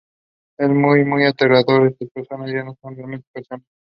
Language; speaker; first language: English; non-native, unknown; Spanish